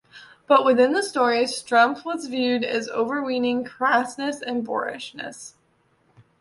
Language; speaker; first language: English; native; English